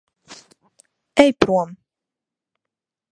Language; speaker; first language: Latvian; native; Latvian